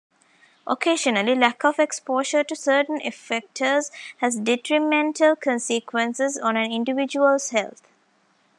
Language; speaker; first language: English; non-native, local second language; Tamil